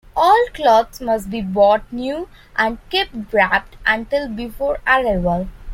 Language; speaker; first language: English; non-native, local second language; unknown